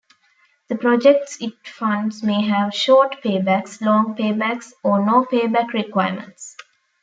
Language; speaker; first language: English; non-native, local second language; Tamil